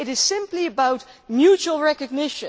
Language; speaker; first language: English; non-native, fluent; Dutch